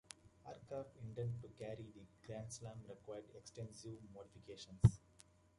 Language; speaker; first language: English; native; English